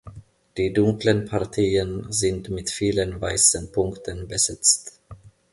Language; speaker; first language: German; non-native, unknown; Finnish